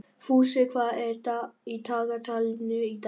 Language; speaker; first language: Icelandic; non-native, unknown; Vietnamese